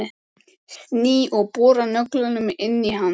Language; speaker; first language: Icelandic; native; Icelandic